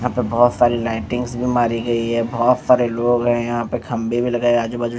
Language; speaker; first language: Hindi; non-native, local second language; Punjabi